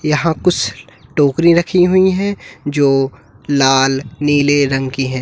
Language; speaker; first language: Hindi; native; Hindi